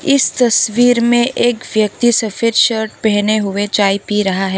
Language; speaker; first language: Hindi; non-native, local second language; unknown